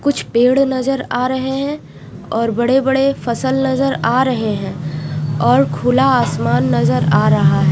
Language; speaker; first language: Hindi; non-native, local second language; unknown